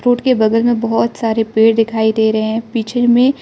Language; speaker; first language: Hindi; non-native, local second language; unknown